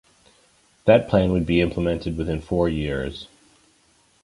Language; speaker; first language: English; native; English